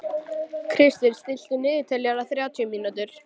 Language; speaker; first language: Icelandic; native; Icelandic